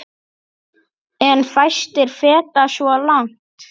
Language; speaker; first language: Icelandic; native; Icelandic